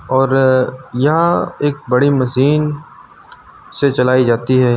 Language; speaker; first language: Hindi; native; Hindi